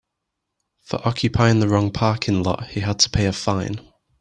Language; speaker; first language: English; native; English